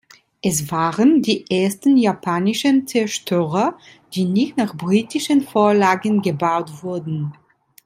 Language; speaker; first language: German; non-native, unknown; Italian